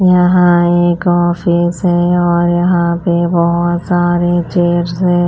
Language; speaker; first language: Hindi; non-native, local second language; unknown